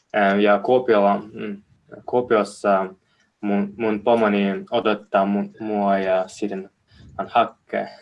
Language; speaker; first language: Finnish; non-native, learner; Russian